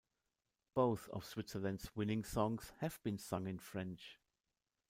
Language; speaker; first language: English; non-native, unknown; German